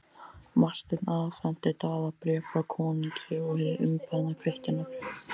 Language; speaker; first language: Icelandic; native; Icelandic